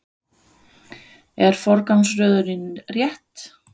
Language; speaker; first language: Icelandic; non-native, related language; Danish